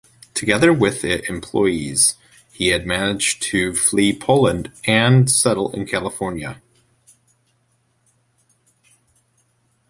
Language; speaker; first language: English; native; English